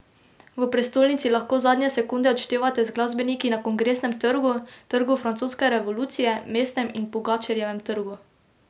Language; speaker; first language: Slovenian; native; Slovenian